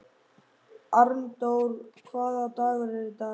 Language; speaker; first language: Icelandic; native; Icelandic